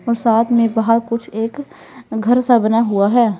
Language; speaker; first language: Hindi; native; Hindi